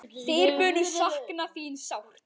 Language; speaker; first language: Icelandic; native; Icelandic